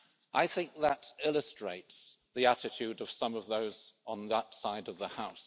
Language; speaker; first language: English; native; English